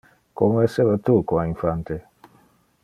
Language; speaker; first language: Interlingua; non-native, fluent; Dutch